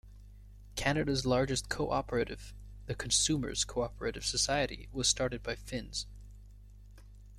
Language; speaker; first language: English; native; English